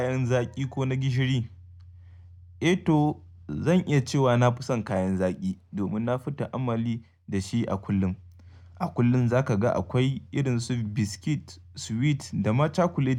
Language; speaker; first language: Hausa; native; Hausa